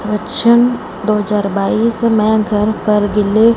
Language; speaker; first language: Hindi; non-native, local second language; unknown